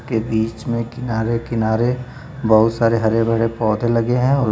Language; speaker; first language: Hindi; native; Hindi